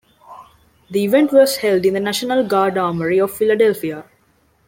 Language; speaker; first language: English; non-native, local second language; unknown